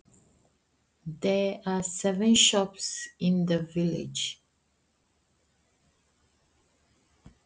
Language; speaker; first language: Icelandic; non-native, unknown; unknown